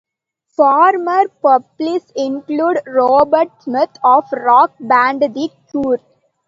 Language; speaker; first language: English; non-native, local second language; Tamil